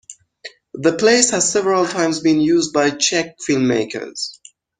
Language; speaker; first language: English; non-native, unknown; Persian